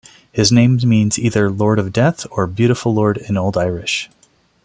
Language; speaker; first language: English; non-native, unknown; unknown